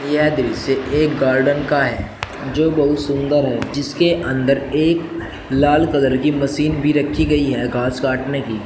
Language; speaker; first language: Hindi; native; Hindi